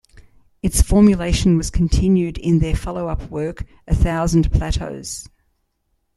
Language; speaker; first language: English; native; English